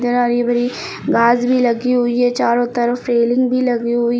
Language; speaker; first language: Hindi; native; Hindi